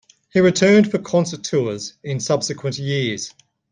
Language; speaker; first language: English; native; English